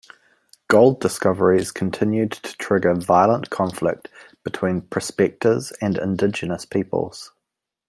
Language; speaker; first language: English; native; English